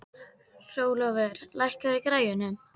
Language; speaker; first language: Icelandic; native; Icelandic